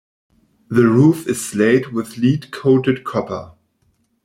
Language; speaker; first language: English; non-native, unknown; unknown